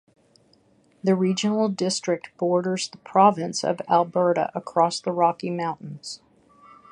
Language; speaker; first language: English; native; English